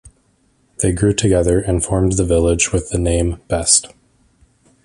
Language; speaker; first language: English; native; English